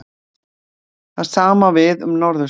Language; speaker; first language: Icelandic; native; Icelandic